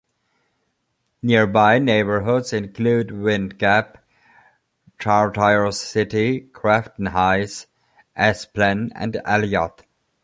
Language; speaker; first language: English; non-native, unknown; German